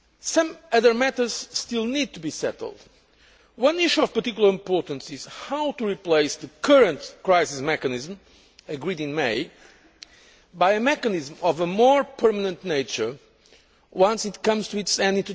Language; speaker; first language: English; non-native, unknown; Portuguese